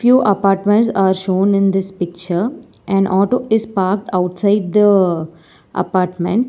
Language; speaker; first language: English; non-native, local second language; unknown